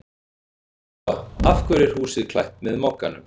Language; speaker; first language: Icelandic; native; Icelandic